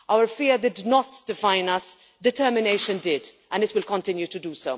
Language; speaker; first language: English; non-native, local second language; Maltese